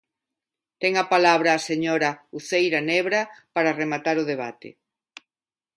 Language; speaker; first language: Galician; non-native, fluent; Spanish